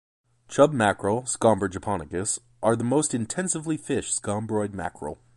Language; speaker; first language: English; native; English